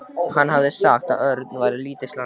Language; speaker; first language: Icelandic; native; Icelandic